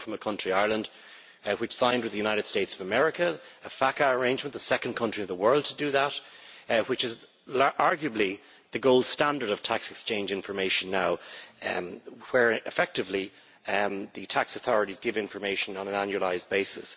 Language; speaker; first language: English; native; English